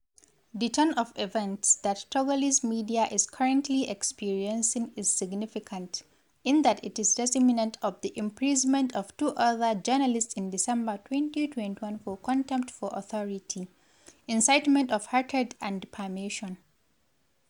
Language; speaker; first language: English; non-native, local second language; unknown